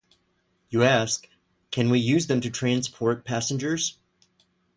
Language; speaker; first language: English; native; English